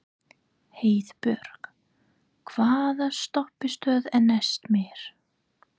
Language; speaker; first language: Icelandic; non-native, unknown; English